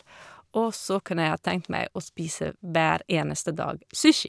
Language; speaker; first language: Norwegian; non-native, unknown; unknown